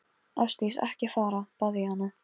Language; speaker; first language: Icelandic; non-native, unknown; Polish